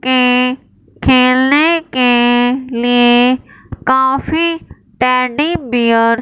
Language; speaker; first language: Hindi; non-native, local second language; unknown